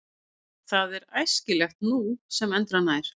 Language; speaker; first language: Icelandic; native; Icelandic